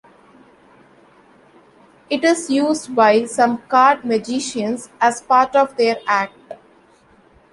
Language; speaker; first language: English; non-native, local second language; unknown